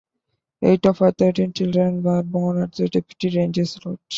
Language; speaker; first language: English; non-native, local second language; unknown